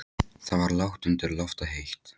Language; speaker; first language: Icelandic; non-native, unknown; Polish